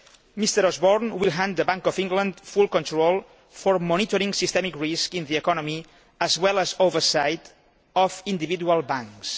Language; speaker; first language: English; non-native, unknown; Catalan